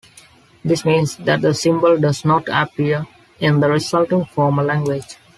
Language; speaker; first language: English; non-native, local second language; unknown